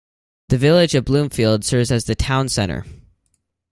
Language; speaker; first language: English; native; English